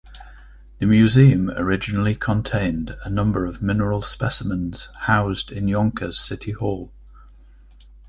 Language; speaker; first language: English; native; English